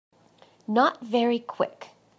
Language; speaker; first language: English; native; English